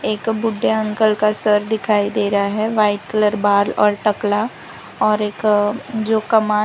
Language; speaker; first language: Hindi; non-native, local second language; Gujarati